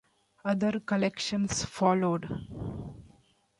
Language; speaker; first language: English; non-native, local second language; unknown